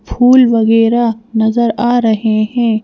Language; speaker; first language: Hindi; native; Hindi